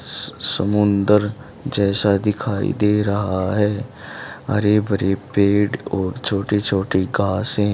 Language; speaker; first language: Hindi; native; Hindi